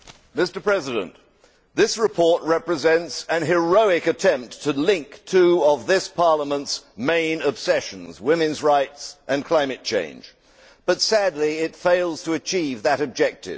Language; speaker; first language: English; native; English